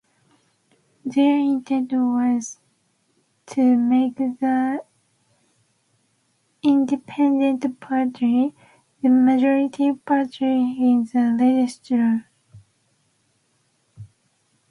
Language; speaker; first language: English; non-native, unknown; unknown